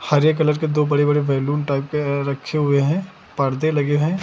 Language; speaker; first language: Hindi; native; Hindi